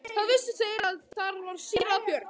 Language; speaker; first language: Icelandic; native; Icelandic